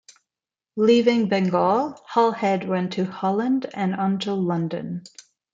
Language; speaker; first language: English; non-native, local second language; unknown